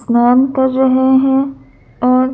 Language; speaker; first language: Hindi; native; Hindi